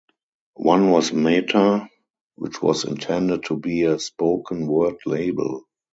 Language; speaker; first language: English; non-native, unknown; German